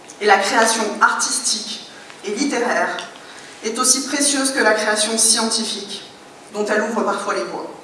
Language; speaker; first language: French; native; French